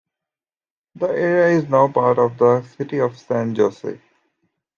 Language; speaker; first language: English; native; English